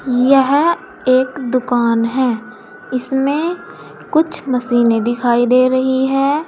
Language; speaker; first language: Hindi; native; Hindi